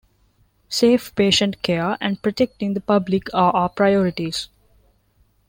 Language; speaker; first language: English; non-native, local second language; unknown